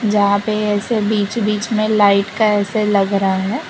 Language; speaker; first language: Hindi; non-native, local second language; Gujarati